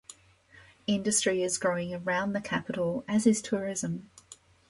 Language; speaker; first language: English; native; English